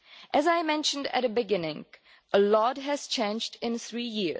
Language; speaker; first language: English; non-native, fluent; Czech